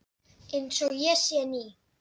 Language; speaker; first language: Icelandic; non-native, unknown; Dutch